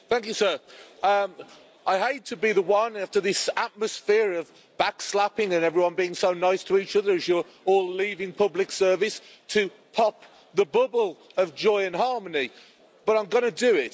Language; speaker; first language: English; native; English